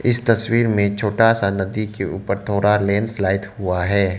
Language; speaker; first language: Hindi; non-native, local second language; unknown